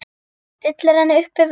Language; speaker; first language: Icelandic; native; Icelandic